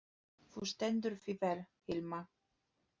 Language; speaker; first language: Icelandic; non-native, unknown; Polish